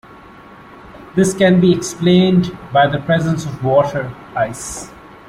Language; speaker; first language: English; non-native, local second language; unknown